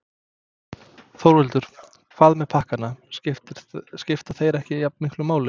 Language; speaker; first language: Icelandic; non-native, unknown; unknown